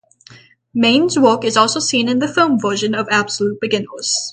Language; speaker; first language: English; native; English